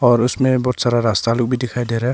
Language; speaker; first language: Hindi; non-native, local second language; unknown